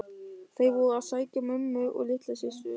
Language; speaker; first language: Icelandic; non-native, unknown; German